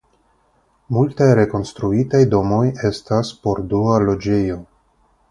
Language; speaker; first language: Esperanto; non-native, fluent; Russian